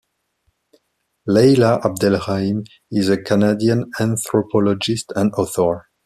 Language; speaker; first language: English; non-native, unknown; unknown